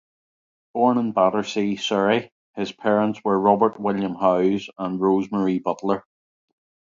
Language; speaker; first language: English; native; English